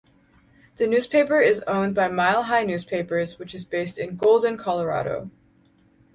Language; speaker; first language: English; native; English